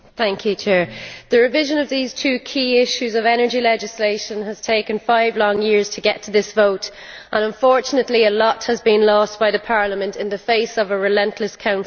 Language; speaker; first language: English; native; English